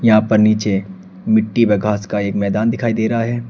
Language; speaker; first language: Hindi; native; Hindi